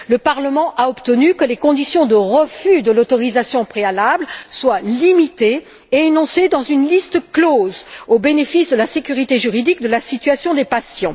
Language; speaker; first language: French; native; French